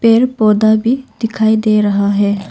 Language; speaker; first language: Hindi; non-native, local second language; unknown